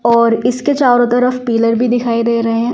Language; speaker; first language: Hindi; native; Hindi